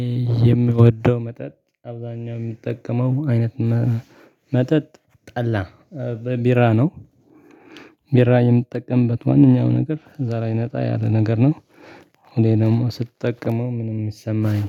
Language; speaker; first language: Amharic; non-native, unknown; Tigrinya